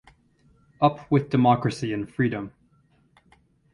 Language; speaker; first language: English; native; English